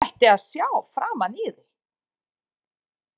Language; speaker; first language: Icelandic; non-native, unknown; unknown